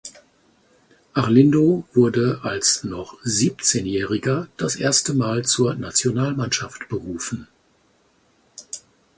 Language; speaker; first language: German; native; German